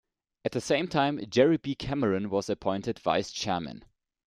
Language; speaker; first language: English; non-native, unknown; German